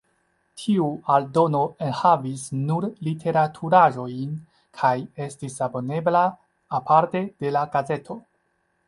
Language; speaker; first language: Esperanto; non-native, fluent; Chinese